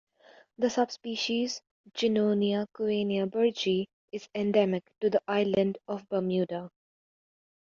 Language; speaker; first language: English; native; English